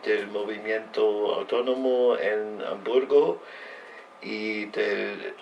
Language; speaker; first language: Spanish; non-native, learner; German